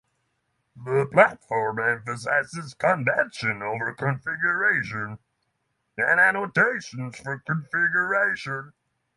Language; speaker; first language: English; non-native, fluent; Norwegian